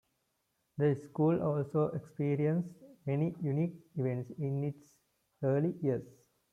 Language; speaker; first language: English; non-native, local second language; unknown